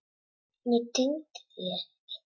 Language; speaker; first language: Icelandic; non-native, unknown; Czech